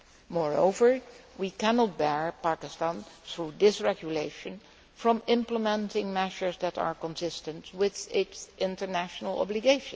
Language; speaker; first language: English; non-native, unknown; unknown